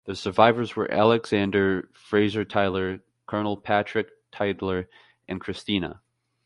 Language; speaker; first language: English; native; English